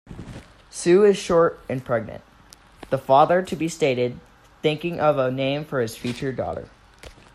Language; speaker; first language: English; native; English